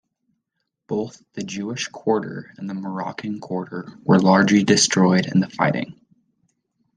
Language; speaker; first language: English; native; English